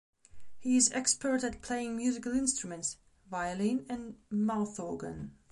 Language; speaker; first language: English; non-native, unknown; Belarusian